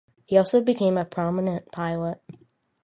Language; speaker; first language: English; native; English